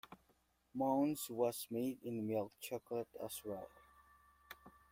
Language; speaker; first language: English; non-native, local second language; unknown